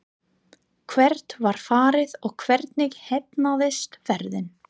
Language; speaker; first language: Icelandic; non-native, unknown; English